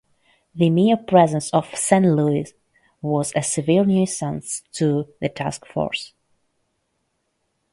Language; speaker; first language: English; non-native, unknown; Russian